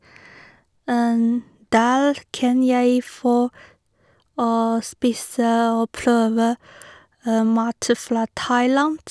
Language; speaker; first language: Norwegian; non-native, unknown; Chinese